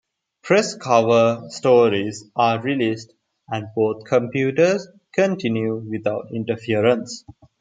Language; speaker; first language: English; non-native, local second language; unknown